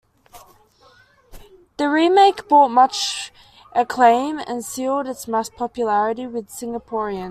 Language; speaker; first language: English; native; English